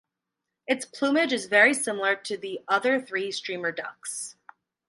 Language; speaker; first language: English; native; English